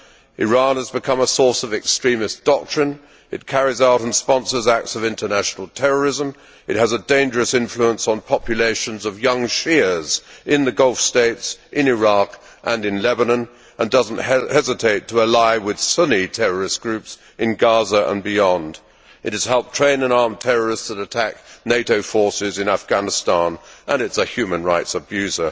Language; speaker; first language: English; native; English